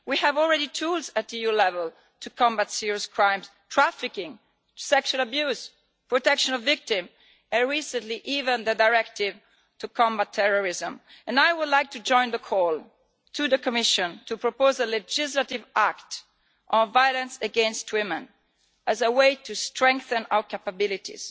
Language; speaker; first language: English; non-native, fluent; Italian